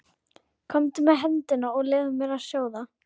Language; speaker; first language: Icelandic; native; Icelandic